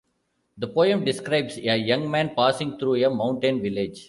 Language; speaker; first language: English; non-native, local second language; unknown